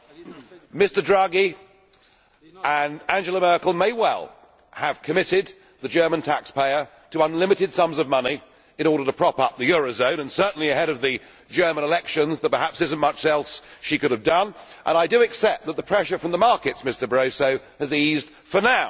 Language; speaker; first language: English; native; English